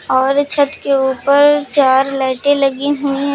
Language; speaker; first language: Hindi; native; Hindi